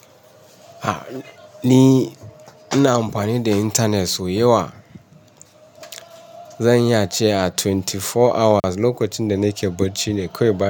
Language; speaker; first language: Hausa; non-native, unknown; Yoruba